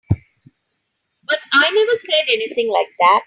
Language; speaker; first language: English; non-native, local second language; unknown